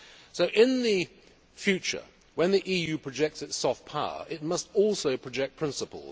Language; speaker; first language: English; native; English